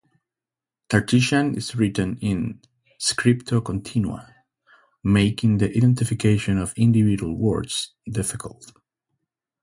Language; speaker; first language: English; non-native, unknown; Spanish